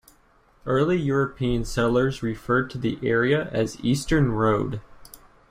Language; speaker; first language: English; native; English